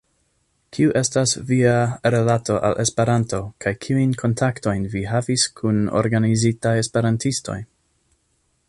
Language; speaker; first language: Esperanto; non-native, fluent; English